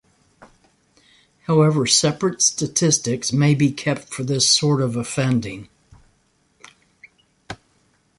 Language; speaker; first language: English; native; English